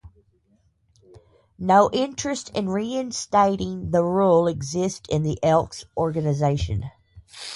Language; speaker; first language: English; native; English